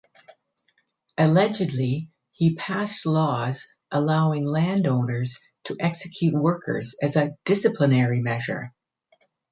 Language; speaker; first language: English; native; English